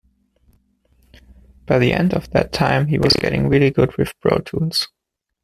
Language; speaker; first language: English; non-native, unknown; German